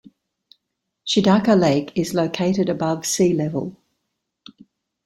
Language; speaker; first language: English; native; English